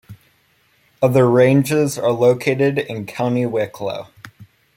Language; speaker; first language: English; native; English